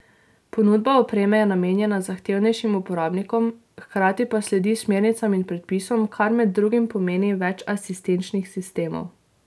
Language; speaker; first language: Slovenian; native; Slovenian